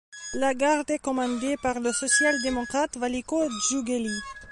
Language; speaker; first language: French; non-native, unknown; Belarusian